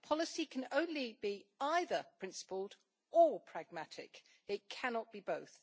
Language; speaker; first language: English; native; English